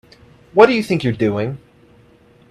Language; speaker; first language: English; native; English